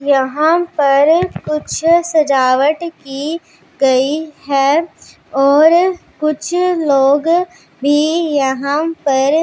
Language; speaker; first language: Hindi; non-native, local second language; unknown